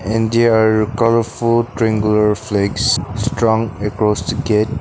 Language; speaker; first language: English; non-native, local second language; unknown